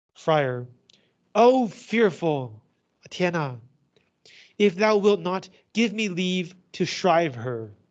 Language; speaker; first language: English; non-native, fluent; Chinese